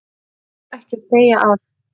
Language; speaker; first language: Icelandic; native; Icelandic